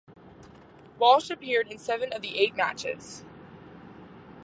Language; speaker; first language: English; native; English